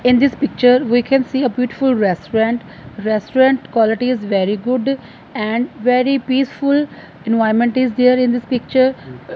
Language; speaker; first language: English; non-native, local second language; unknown